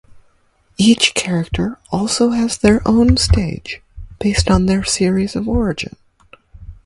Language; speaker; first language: English; native; English